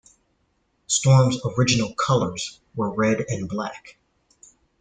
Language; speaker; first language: English; native; English